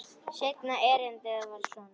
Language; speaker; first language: Icelandic; native; Icelandic